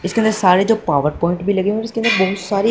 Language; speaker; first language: Hindi; non-native, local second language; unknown